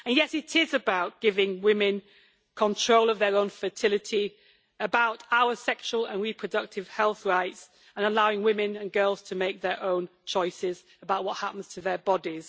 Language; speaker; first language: English; native; English